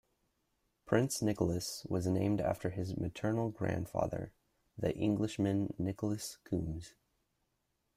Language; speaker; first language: English; native; English